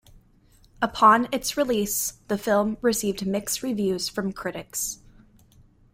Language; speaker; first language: English; native; English